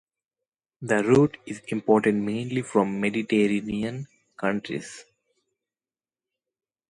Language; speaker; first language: English; native; English